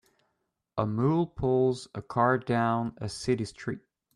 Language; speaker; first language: English; native; English